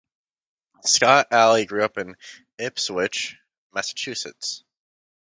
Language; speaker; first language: English; native; English